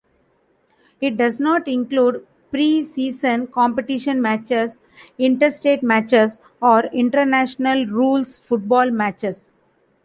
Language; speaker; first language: English; non-native, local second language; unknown